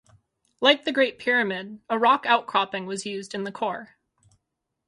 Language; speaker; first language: English; native; English